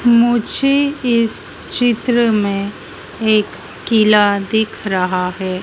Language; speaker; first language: Hindi; native; Hindi